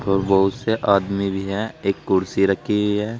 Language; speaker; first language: Hindi; native; Hindi